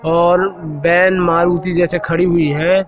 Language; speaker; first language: Hindi; native; Hindi